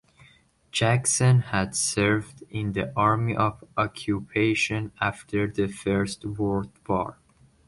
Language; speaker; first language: English; non-native, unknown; Persian